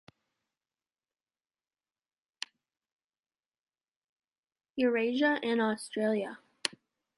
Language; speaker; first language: English; native; English